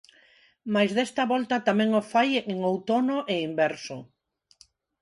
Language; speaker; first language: Galician; non-native, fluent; Spanish